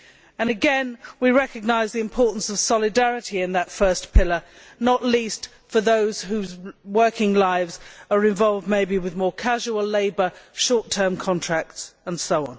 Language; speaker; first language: English; native; English